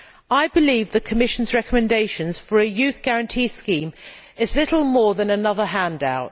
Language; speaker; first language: English; native; English